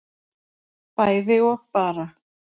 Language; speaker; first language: Icelandic; native; Icelandic